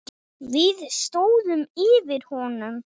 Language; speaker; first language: Icelandic; non-native, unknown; English